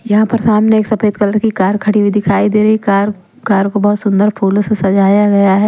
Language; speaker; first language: Hindi; non-native, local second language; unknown